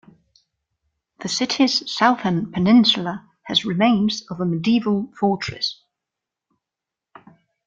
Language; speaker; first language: English; non-native, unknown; German